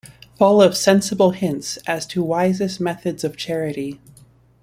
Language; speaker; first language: English; native; English